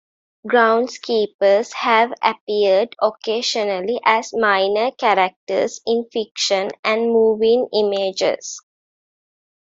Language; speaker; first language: English; non-native, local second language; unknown